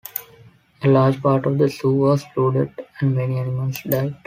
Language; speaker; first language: English; non-native, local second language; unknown